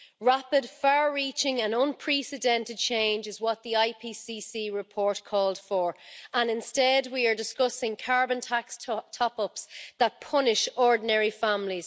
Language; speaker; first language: English; native; English